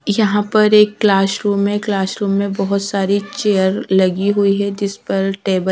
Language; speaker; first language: Hindi; native; Hindi